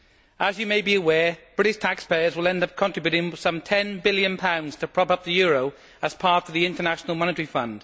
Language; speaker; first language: English; native; English